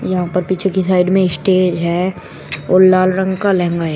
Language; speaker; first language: Hindi; native; Hindi